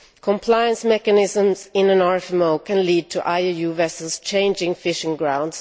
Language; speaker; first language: English; non-native, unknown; Swedish